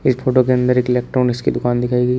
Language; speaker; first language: Hindi; native; Hindi